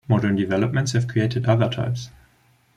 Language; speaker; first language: English; non-native, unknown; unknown